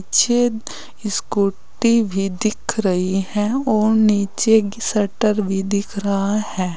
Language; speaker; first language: Hindi; native; Hindi